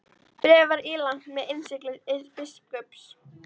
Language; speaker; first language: Icelandic; native; Icelandic